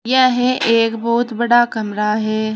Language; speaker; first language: Hindi; native; Hindi